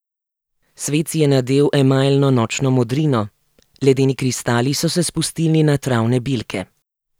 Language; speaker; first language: Slovenian; native; Slovenian